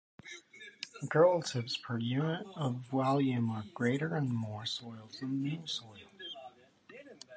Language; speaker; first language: English; non-native, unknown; Turkish